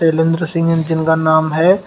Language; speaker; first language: Hindi; native; Hindi